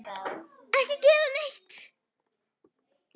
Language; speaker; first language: Icelandic; native; Icelandic